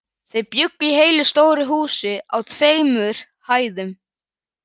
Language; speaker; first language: Icelandic; native; Icelandic